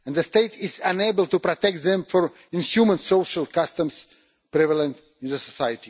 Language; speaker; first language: English; non-native, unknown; Russian